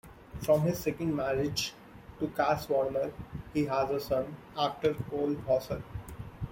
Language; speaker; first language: English; non-native, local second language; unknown